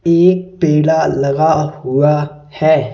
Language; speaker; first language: Hindi; native; Hindi